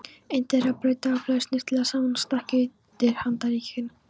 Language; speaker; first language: Icelandic; non-native, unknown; Polish